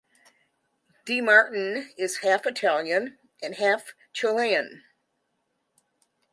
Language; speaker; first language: English; native; English